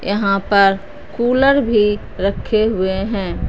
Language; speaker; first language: Hindi; non-native, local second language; Punjabi